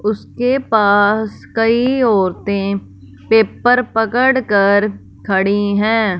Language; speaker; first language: Hindi; non-native, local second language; Punjabi